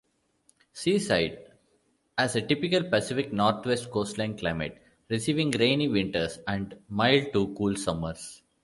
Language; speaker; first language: English; non-native, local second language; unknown